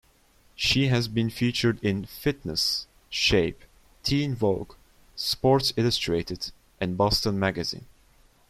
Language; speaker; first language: English; non-native, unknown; Turkish